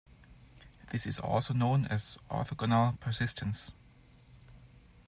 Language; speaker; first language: English; non-native, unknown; German